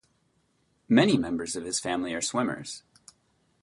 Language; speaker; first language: English; native; English